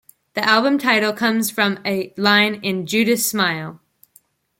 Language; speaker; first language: English; native; English